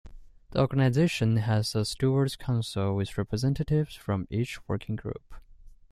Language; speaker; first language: English; non-native, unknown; Chinese